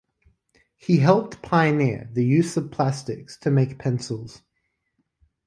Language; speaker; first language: English; native; English